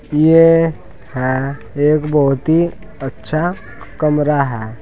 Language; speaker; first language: Hindi; native; Hindi